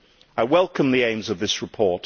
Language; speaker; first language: English; native; English